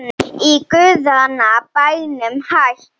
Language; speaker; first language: Icelandic; non-native, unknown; Slovenian